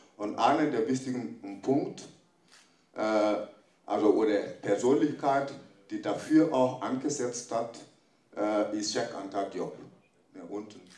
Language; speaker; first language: German; non-native, fluent; French